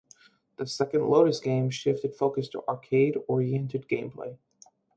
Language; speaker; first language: English; native; English